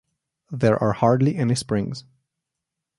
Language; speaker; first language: English; non-native, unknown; Slovenian